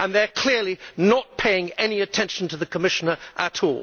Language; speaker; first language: English; native; English